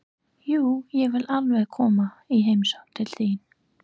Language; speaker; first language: Icelandic; non-native, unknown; English